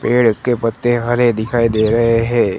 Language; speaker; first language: Hindi; non-native, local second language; Gujarati